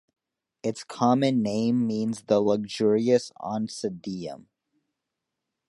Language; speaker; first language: English; native; English